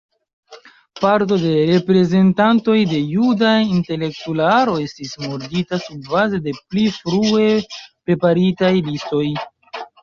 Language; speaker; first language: Esperanto; non-native, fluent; Chinese